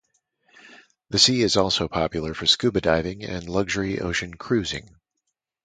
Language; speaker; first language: English; native; English